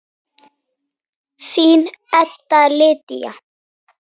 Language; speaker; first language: Icelandic; native; Icelandic